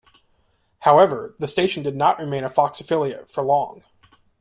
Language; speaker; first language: English; native; English